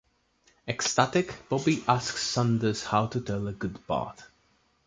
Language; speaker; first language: English; native; English